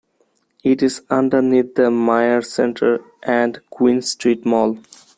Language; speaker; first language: English; non-native, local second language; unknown